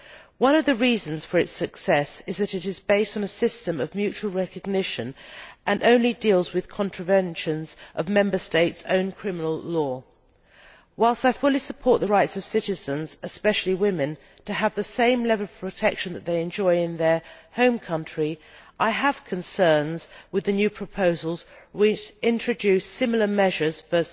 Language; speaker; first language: English; native; English